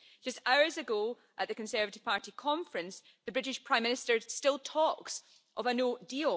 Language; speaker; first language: English; native; English